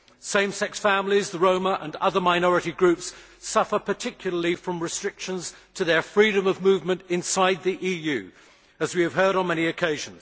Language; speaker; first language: English; native; English